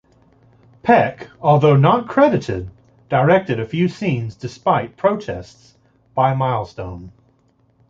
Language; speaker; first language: English; native; English